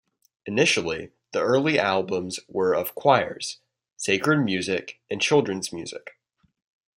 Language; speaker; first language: English; native; English